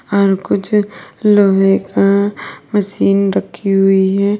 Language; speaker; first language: Hindi; native; Hindi